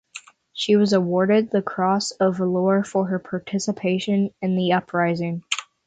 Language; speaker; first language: English; native; English